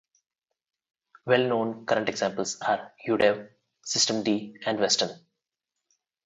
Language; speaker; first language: English; non-native, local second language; Telugu